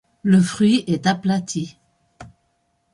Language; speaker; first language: French; native; French